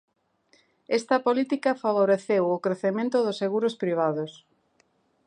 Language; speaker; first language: Galician; native; Galician